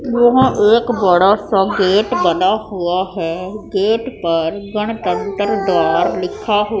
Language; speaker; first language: Hindi; non-native, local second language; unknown